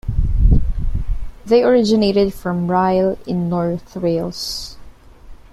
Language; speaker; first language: English; non-native, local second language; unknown